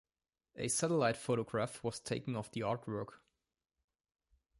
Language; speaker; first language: English; non-native, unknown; German